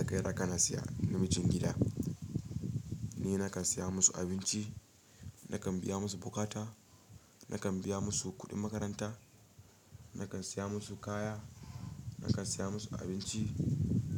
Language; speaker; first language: Hausa; native; Hausa